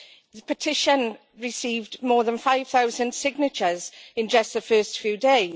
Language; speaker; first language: English; native; English